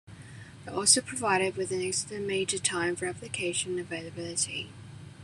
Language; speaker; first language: English; non-native, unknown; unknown